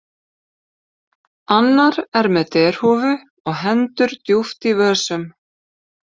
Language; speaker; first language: Icelandic; native; Icelandic